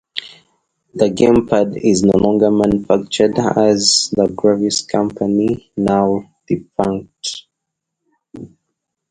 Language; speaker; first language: English; non-native, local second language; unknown